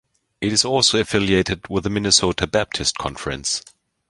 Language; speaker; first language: English; non-native, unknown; German